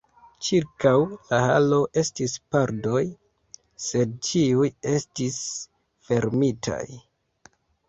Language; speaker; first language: Esperanto; non-native, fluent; Kinyarwanda